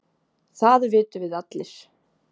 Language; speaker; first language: Icelandic; native; Icelandic